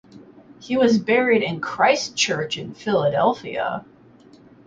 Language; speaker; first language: English; native; English